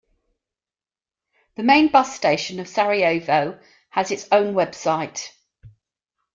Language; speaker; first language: English; native; English